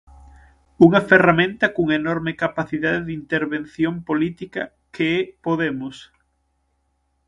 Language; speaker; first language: Galician; native; Galician